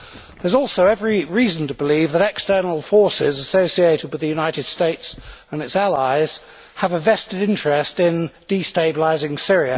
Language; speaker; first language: English; native; English